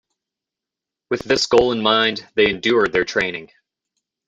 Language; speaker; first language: English; native; English